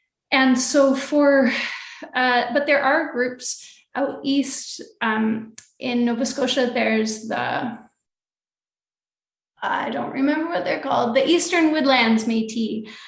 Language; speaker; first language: English; native; English